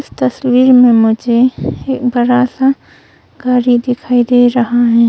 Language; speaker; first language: Hindi; non-native, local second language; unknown